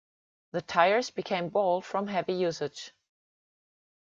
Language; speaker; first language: English; non-native, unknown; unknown